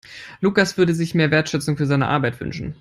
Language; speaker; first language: English; non-native, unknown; German